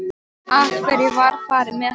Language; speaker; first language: Icelandic; non-native, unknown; Polish